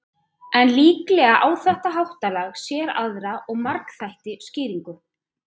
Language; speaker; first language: Icelandic; native; Icelandic